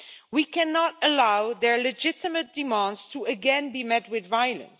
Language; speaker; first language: English; non-native, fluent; Dutch